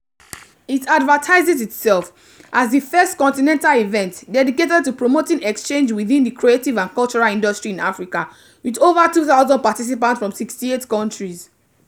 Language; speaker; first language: English; non-native, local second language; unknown